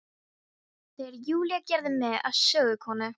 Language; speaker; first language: Icelandic; non-native, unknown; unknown